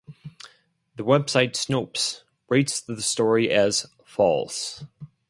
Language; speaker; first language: English; non-native, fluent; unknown